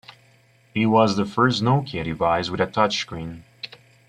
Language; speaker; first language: English; native; English